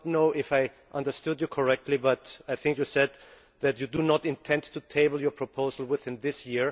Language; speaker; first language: English; non-native, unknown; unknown